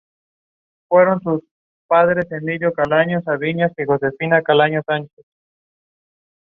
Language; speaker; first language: English; non-native, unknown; Spanish